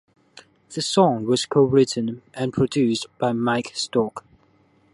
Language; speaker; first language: English; non-native, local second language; Cantonese